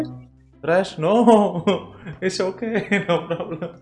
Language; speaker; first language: English; non-native, learner; Indonesian